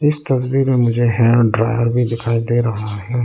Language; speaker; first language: Hindi; non-native, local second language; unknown